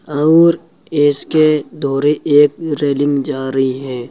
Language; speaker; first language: Hindi; native; Hindi